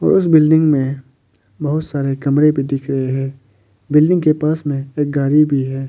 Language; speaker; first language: Hindi; non-native, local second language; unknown